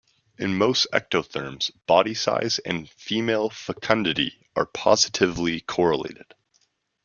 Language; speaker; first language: English; native; English